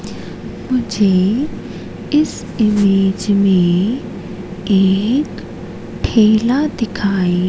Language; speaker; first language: Hindi; native; Hindi